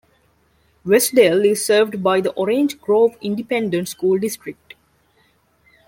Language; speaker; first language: English; non-native, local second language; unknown